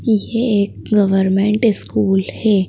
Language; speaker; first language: Hindi; native; Hindi